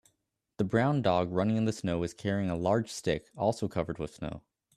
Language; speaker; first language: English; native; English